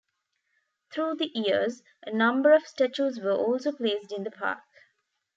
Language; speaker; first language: English; non-native, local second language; Tamil